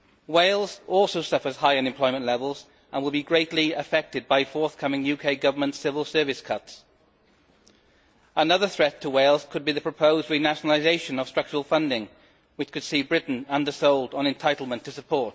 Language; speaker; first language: English; native; English